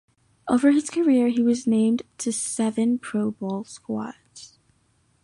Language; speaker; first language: English; native; English